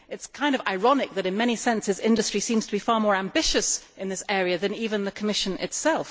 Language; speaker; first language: English; native; English